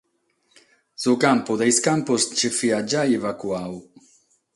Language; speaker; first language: Sardinian; non-native, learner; Catalan